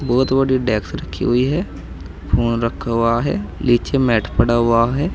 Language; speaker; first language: Hindi; native; Hindi